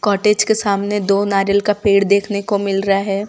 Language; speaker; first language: Hindi; non-native, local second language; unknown